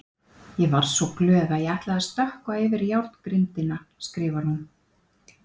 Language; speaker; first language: Icelandic; native; Icelandic